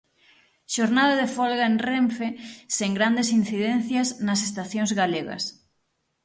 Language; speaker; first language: Galician; native; Galician